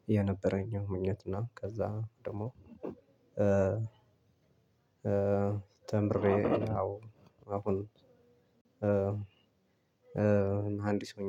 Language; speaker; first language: Amharic; non-native, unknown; Tigrinya